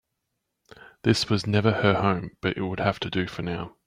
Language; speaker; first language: English; native; English